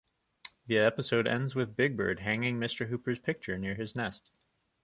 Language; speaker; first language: English; native; English